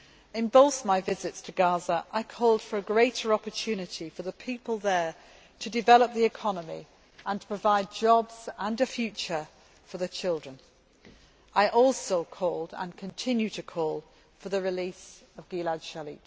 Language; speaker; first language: English; native; English